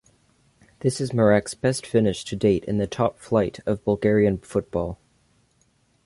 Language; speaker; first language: English; native; English